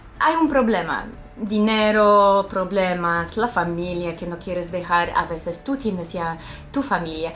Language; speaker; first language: Spanish; non-native, learner; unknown